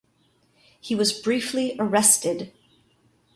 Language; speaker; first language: English; native; English